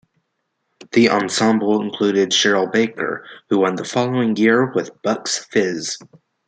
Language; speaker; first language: English; native; English